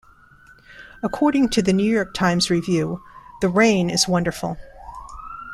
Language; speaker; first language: English; non-native, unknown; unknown